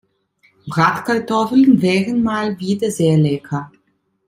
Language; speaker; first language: German; non-native, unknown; Italian